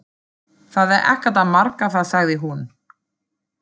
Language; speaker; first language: Icelandic; non-native, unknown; German